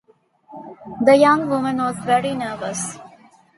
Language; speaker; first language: English; non-native, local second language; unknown